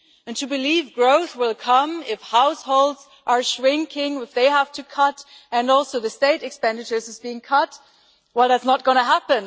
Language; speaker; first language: English; non-native, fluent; German